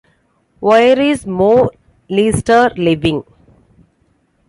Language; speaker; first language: English; non-native, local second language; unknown